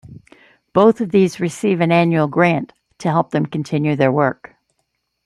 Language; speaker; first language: English; native; English